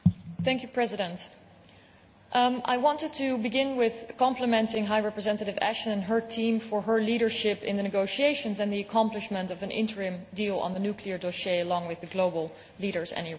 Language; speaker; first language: English; non-native, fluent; Dutch